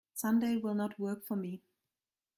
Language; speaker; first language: English; non-native, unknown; German